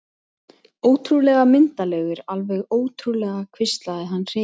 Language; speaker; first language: Icelandic; native; Icelandic